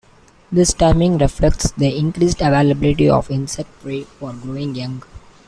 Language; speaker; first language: English; non-native, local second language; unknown